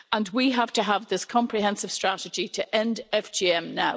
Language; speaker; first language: English; native; English